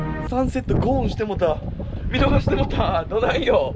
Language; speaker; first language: Japanese; native; Japanese